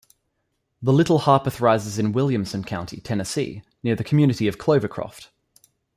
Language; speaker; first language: English; native; English